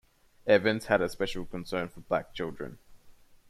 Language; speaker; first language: English; native; English